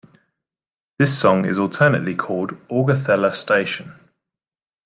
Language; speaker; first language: English; native; English